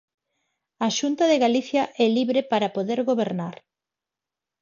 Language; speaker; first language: Galician; non-native, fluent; Spanish